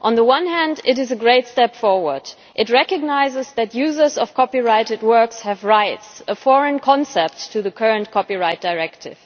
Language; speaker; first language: English; non-native, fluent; German